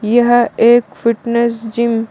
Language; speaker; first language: Hindi; native; Hindi